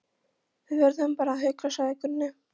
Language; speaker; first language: Icelandic; non-native, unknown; Polish